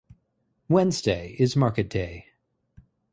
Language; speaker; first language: English; native; English